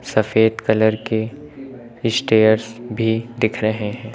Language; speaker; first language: Hindi; native; Hindi